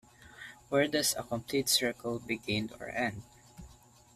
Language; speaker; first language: English; non-native, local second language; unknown